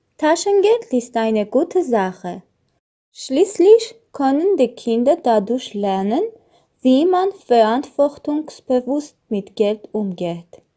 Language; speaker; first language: German; non-native, learner; Armenian